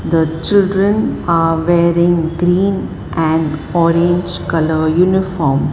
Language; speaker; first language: English; non-native, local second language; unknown